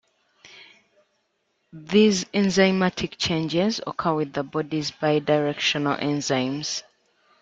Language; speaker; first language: English; native; English